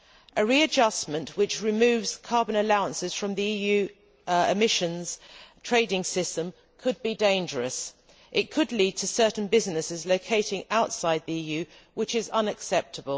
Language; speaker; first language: English; native; English